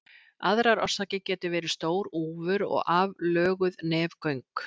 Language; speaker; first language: Icelandic; native; Icelandic